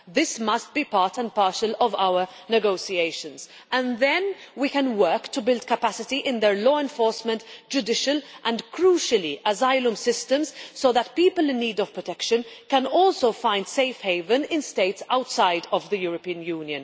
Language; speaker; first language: English; non-native, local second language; Maltese